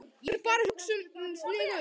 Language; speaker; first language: Icelandic; native; Icelandic